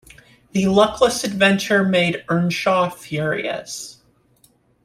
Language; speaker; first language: English; native; English